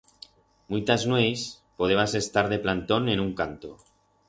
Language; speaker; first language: Aragonese; non-native, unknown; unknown